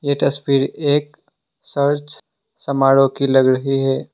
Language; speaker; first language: Hindi; non-native, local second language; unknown